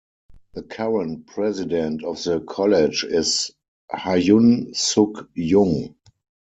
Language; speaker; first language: English; non-native, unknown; German